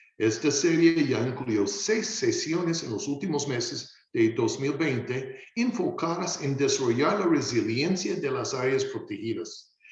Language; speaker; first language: Spanish; non-native, fluent; English